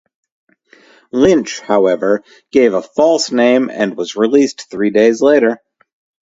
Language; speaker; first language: English; native; English